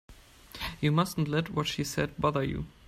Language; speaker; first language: English; non-native, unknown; German